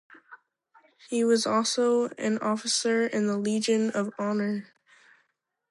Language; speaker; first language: English; native; English